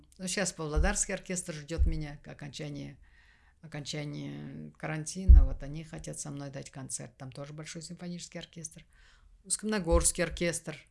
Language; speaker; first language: Russian; non-native, local second language; Kazakh